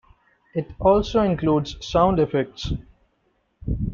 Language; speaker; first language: English; non-native, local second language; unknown